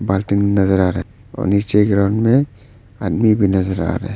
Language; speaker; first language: Hindi; non-native, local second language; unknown